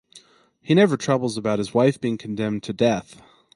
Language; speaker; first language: English; native; English